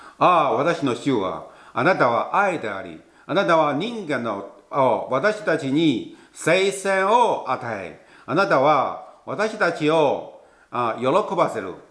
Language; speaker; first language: Japanese; non-native, fluent; Chinese